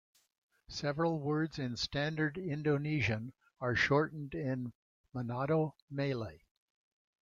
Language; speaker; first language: English; native; English